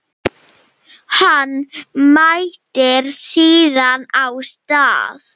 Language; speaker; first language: Icelandic; non-native, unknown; Slovenian